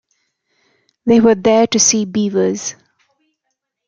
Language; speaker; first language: English; native; English